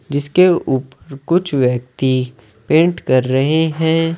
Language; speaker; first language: Hindi; native; Hindi